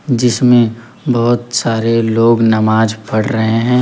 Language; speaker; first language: Hindi; native; Hindi